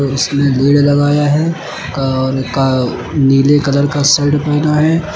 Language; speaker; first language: Hindi; native; Hindi